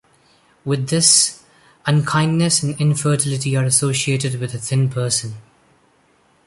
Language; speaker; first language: English; non-native, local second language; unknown